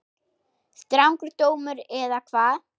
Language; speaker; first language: Icelandic; non-native, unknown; German